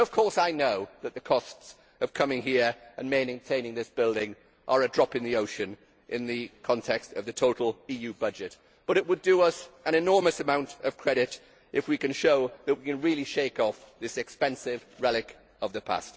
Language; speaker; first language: English; native; English